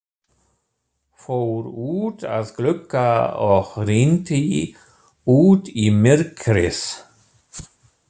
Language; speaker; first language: Icelandic; non-native, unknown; German